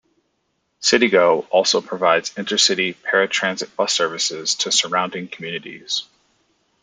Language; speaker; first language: English; native; English